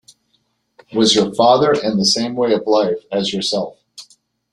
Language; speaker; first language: English; native; English